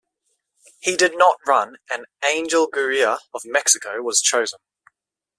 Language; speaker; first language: English; native; English